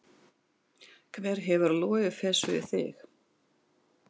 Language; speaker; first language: Icelandic; non-native, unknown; Russian